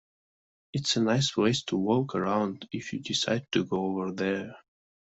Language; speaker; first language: English; non-native, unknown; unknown